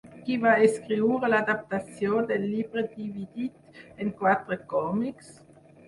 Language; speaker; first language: Catalan; non-native, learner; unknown